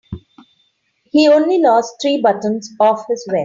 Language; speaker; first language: English; non-native, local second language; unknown